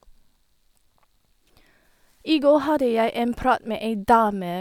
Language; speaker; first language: Norwegian; non-native, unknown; Chinese